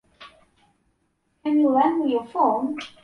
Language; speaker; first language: English; non-native, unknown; Polish